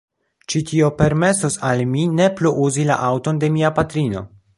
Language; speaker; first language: Esperanto; non-native, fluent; Polish